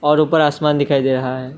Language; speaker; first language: Hindi; non-native, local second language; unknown